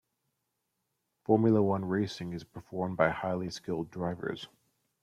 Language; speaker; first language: English; native; English